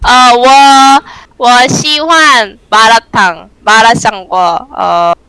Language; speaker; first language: Chinese; non-native, learner; Korean